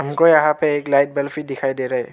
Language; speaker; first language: Hindi; non-native, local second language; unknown